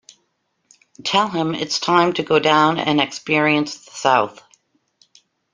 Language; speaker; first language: English; native; English